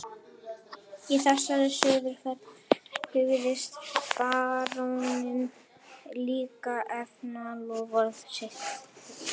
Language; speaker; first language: Icelandic; native; Icelandic